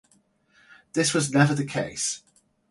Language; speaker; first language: English; native; English